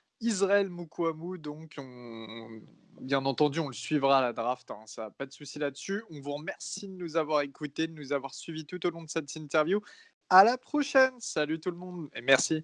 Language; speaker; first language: French; native; French